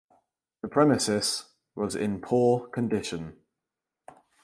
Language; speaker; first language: English; native; English